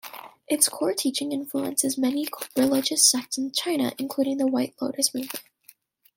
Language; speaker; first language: English; native; English